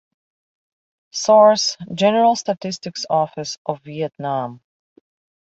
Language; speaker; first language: English; native; English